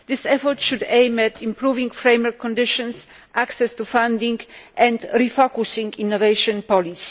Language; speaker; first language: English; non-native, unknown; Polish